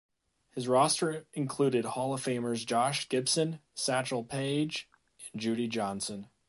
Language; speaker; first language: English; native; English